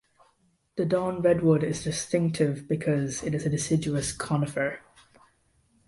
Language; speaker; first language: English; native; English